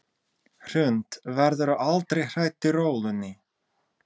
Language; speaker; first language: Icelandic; non-native, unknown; Russian